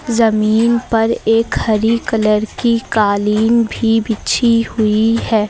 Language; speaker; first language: Hindi; native; Hindi